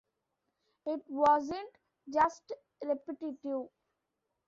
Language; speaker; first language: English; non-native, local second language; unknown